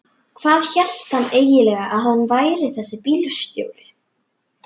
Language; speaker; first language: Icelandic; native; Icelandic